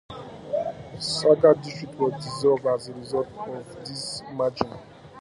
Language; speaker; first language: English; native; English